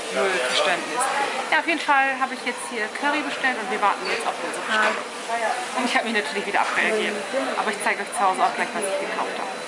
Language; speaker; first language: German; early bilingual, other home language; Turkish